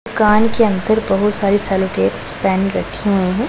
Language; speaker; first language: Hindi; non-native, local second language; Punjabi